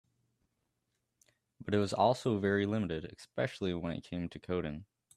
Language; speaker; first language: English; native; English